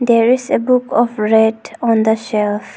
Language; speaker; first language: English; non-native, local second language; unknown